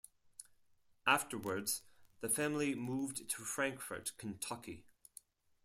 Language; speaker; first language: English; non-native, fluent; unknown